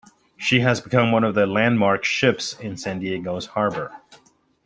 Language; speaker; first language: English; native; English